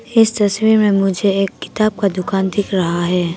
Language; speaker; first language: Hindi; non-native, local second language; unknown